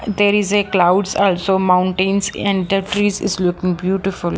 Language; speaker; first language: English; non-native, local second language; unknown